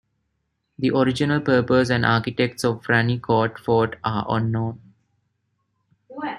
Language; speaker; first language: English; non-native, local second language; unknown